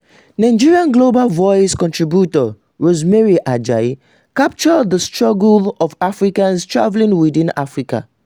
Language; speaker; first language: English; non-native, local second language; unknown